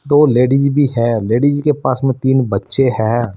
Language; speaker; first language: Hindi; native; Hindi